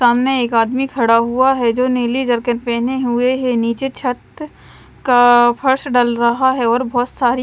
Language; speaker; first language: Hindi; non-native, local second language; Punjabi